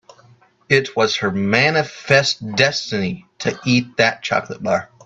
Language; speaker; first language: English; native; English